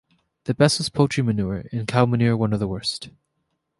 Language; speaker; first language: English; native; English